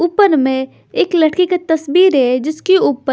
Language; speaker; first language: Hindi; non-native, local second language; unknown